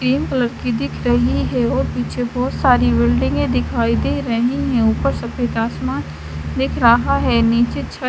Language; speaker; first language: Hindi; native; Hindi